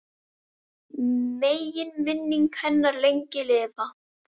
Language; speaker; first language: Icelandic; native; Icelandic